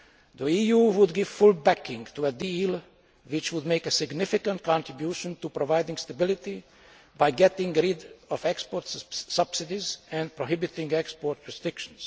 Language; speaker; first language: English; non-native, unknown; Hungarian